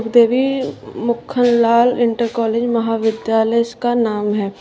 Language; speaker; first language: Hindi; native; Hindi